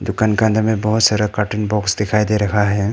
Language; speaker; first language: Hindi; non-native, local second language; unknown